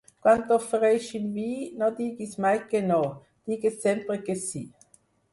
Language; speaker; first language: Catalan; non-native, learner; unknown